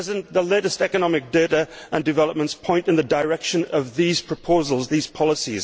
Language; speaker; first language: English; native; English